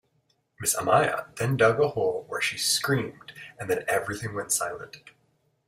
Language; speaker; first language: English; native; English